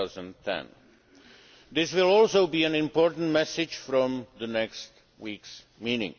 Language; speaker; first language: English; non-native, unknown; Czech